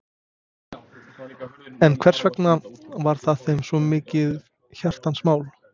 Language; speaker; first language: Icelandic; non-native, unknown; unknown